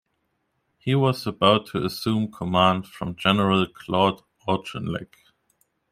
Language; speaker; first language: English; non-native, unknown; German